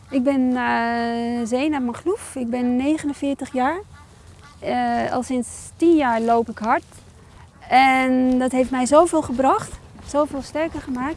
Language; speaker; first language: Dutch; early bilingual, other home language; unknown